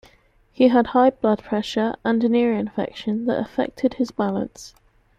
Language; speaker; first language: English; native; English